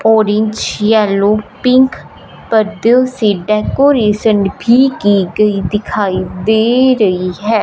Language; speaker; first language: Hindi; non-native, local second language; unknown